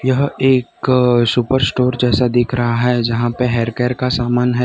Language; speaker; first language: Hindi; non-native, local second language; Gujarati